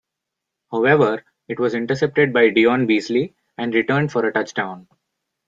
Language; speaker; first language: English; non-native, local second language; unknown